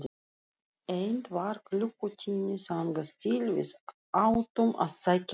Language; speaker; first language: Icelandic; non-native, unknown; Russian